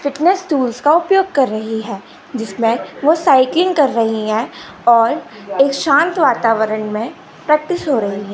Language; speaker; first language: Hindi; non-native, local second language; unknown